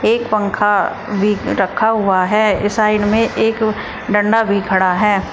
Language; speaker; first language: Hindi; native; Hindi